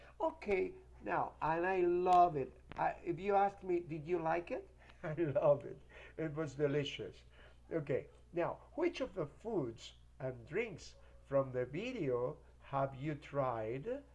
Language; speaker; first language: English; non-native, fluent; Spanish